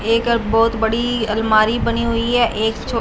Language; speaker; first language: Hindi; non-native, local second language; Punjabi